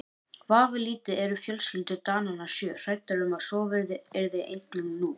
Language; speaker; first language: Icelandic; native; Icelandic